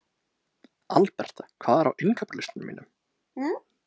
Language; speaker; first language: Icelandic; non-native, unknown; English